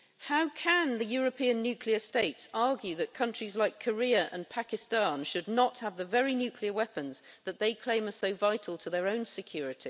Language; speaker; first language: English; native; English